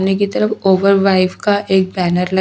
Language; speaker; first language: Hindi; native; Hindi